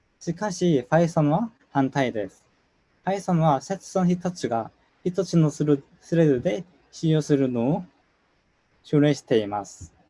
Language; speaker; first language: Japanese; non-native, fluent; Korean